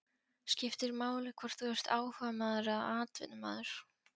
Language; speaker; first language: Icelandic; non-native, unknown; Polish